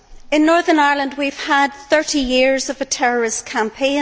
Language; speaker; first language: English; native; English